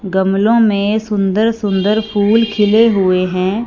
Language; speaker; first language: Hindi; non-native, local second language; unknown